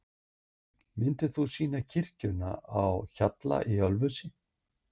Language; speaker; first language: Icelandic; native; Icelandic